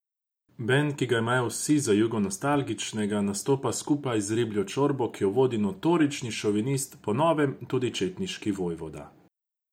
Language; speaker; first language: Slovenian; non-native, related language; Croatian